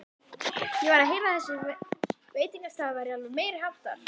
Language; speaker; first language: Icelandic; native; Icelandic